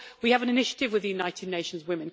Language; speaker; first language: English; native; English